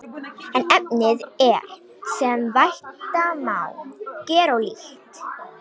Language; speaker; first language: Icelandic; non-native, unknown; Romanian